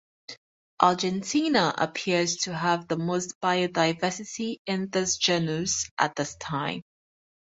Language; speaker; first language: English; native; English